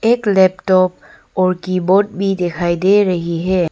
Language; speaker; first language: Hindi; non-native, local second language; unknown